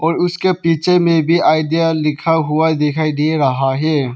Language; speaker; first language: Hindi; non-native, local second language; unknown